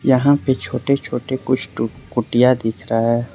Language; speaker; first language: Hindi; early bilingual, other home language; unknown